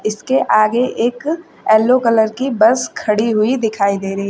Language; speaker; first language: Hindi; native; Hindi